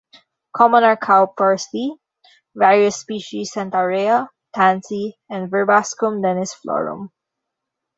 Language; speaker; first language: English; non-native, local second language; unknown